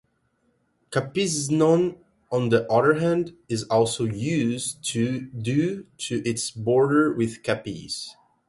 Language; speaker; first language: English; native; English